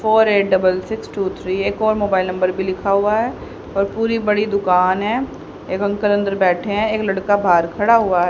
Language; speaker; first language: Hindi; native; Hindi